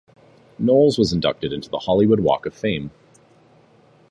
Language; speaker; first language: English; native; English